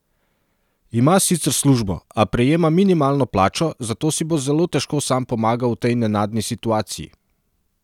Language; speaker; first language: Slovenian; non-native, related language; Serbian